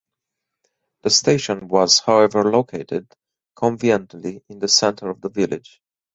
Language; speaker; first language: English; native; English